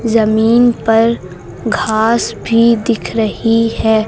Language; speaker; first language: Hindi; native; Hindi